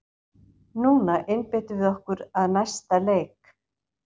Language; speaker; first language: Icelandic; native; Icelandic